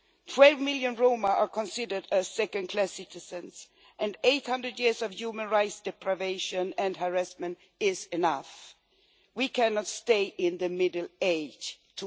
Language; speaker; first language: English; non-native, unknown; Swedish